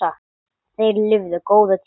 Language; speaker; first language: Icelandic; non-native, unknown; English